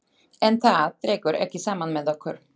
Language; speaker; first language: Icelandic; non-native, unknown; Slovak